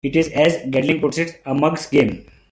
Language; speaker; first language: English; non-native, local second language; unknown